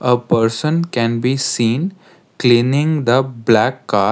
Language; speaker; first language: English; non-native, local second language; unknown